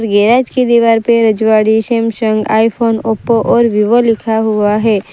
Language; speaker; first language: Hindi; non-native, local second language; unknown